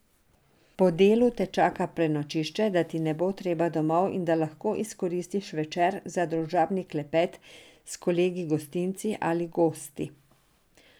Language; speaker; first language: Slovenian; non-native, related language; Serbian